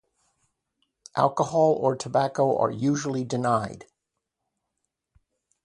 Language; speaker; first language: English; native; English